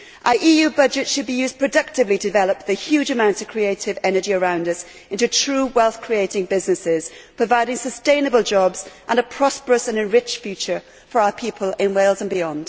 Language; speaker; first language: English; native; English